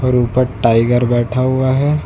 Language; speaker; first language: Hindi; native; Hindi